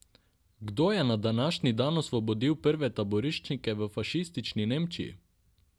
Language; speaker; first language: Slovenian; non-native, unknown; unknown